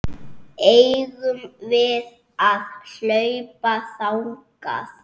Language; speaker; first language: Icelandic; native; Icelandic